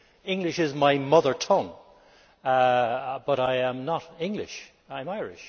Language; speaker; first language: English; native; English